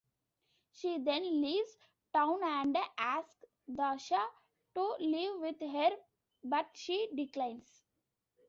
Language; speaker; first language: English; non-native, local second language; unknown